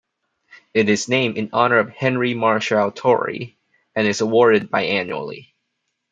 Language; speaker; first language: English; non-native, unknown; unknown